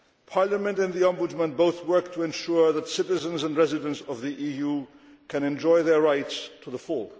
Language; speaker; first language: English; non-native, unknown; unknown